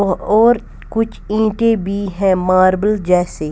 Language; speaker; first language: Hindi; non-native, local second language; Punjabi